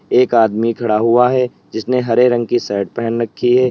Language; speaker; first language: Hindi; native; Hindi